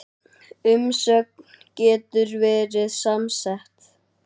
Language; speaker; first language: Icelandic; native; Icelandic